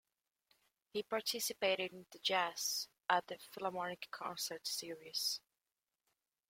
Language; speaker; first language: English; native; English